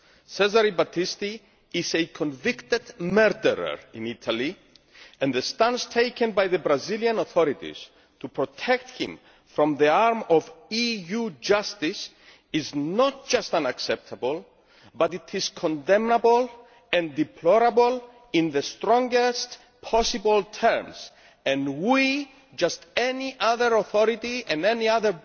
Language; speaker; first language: English; non-native, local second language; Greek